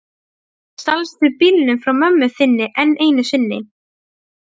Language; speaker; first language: Icelandic; non-native, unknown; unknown